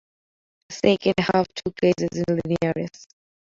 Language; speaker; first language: English; non-native, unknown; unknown